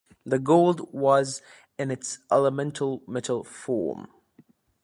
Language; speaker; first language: English; native; English